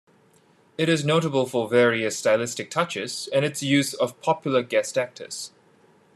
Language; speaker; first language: English; non-native, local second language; Cantonese